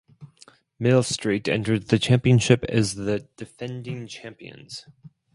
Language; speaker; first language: English; non-native, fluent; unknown